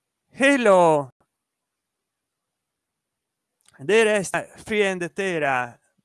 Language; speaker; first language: English; non-native, learner; Italian